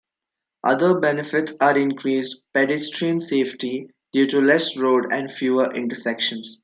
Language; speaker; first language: English; non-native, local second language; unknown